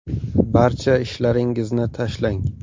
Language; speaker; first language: Uzbek; native; Uzbek